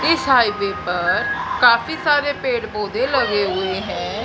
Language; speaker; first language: Hindi; native; Hindi